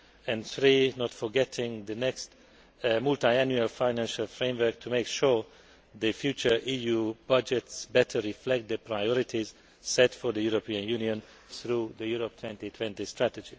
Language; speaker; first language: English; non-native, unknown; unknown